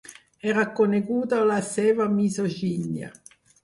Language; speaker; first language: Catalan; non-native, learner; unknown